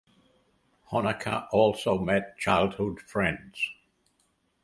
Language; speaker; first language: English; native; English